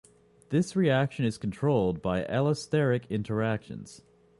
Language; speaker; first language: English; native; English